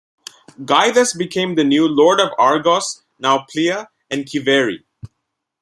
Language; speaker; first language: English; non-native, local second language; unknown